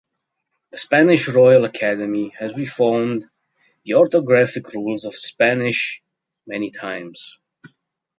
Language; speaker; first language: English; native; English